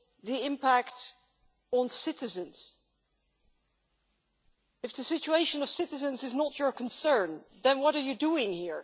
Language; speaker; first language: English; non-native, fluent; Dutch